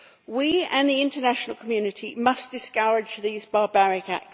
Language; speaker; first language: English; native; English